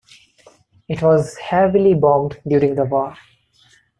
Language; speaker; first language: English; non-native, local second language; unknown